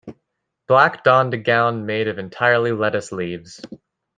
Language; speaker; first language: English; native; English